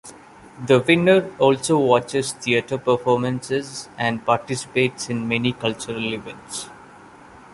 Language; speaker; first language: English; non-native, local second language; Malayalam